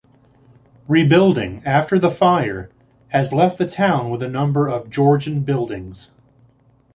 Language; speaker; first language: English; native; English